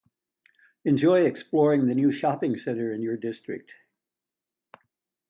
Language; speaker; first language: English; native; English